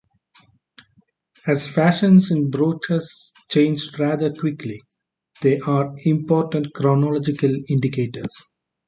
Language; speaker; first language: English; non-native, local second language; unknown